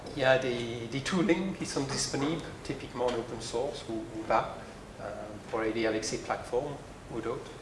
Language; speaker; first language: French; non-native, fluent; English